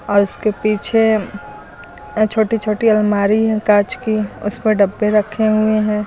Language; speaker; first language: Hindi; native; Hindi